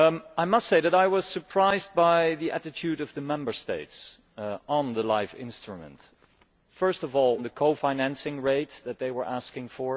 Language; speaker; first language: English; non-native, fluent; Dutch